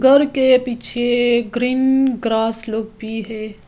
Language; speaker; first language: Hindi; early bilingual, other home language; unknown